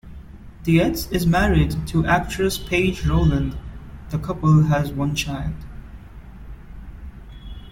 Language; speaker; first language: English; non-native, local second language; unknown